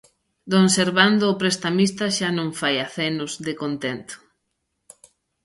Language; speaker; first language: Galician; native; Galician